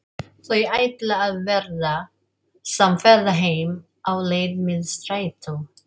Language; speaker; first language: Icelandic; non-native, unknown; Filipino